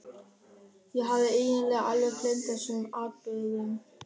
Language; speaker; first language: Icelandic; non-native, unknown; German